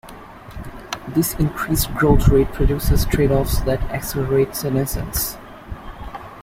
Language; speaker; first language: English; native; English